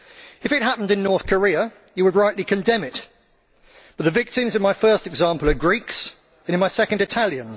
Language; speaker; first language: English; native; English